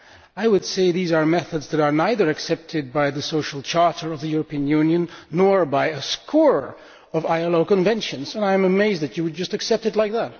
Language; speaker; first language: English; non-native, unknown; Dutch